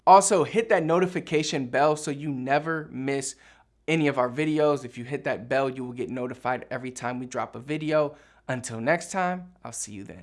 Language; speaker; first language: English; early bilingual, other home language; Spanish